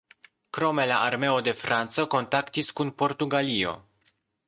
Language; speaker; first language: Esperanto; non-native, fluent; Polish